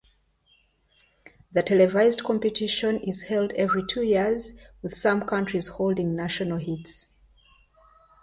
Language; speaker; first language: English; native; English